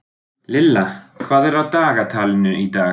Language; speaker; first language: Icelandic; non-native, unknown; German